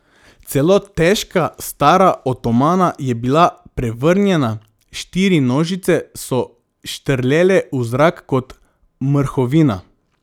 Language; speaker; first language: Slovenian; non-native, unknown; Macedonian